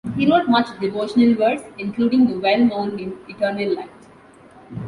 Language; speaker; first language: English; non-native, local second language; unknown